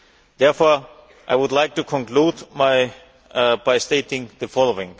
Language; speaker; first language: English; non-native, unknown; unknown